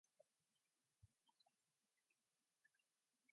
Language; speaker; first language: English; non-native, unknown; Mongolian